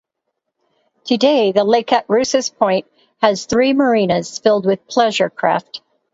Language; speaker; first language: English; native; English